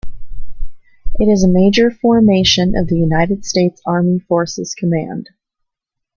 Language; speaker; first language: English; native; English